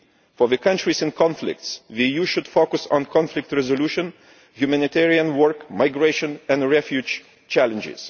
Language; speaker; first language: English; non-native, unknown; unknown